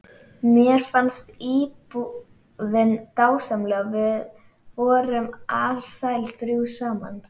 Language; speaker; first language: Icelandic; native; Icelandic